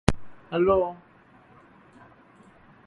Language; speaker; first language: English; native; English